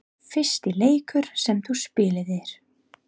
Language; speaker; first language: Icelandic; non-native, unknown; English